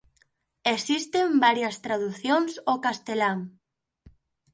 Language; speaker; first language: Galician; native; Galician